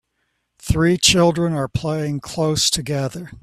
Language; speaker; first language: English; native; English